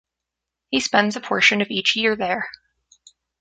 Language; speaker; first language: English; native; English